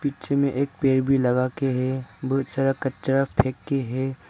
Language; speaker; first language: Hindi; non-native, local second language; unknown